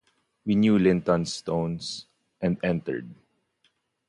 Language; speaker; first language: English; non-native, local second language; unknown